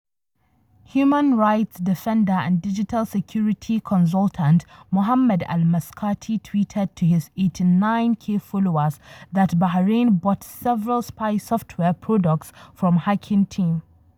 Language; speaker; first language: English; non-native, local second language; Hausa